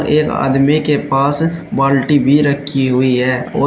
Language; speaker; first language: Hindi; native; Hindi